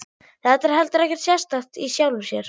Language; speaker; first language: Icelandic; non-native, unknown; German